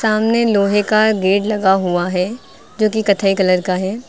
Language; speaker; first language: Hindi; native; Hindi